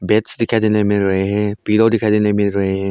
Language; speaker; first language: Hindi; non-native, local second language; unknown